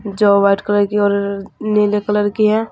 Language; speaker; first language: Hindi; native; Hindi